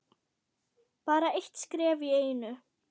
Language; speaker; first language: Icelandic; non-native, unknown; German